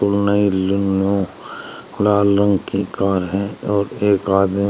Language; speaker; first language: Hindi; native; Hindi